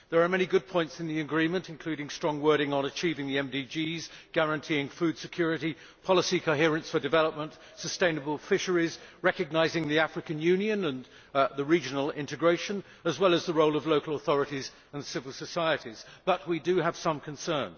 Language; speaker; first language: English; native; English